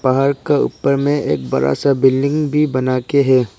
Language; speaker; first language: Hindi; non-native, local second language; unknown